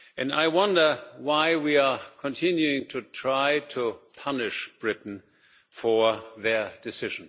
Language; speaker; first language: English; non-native, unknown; German